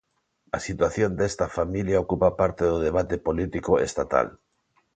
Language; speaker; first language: Galician; non-native, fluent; Spanish